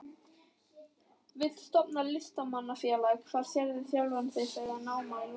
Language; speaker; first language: Icelandic; native; Icelandic